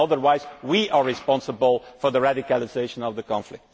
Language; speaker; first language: English; non-native, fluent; Dutch